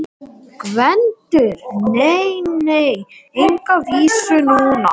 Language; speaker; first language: Icelandic; non-native, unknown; Latvian